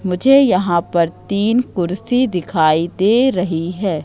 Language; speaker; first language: Hindi; native; Hindi